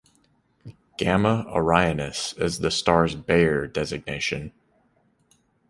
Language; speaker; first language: English; native; English